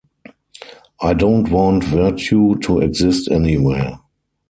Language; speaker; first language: English; non-native, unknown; German